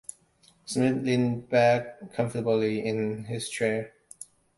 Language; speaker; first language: English; non-native, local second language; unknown